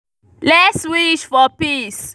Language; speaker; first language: English; non-native, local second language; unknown